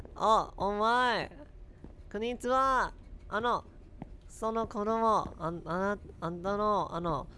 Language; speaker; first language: Japanese; non-native, learner; English